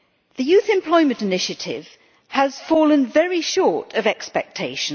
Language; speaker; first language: English; native; English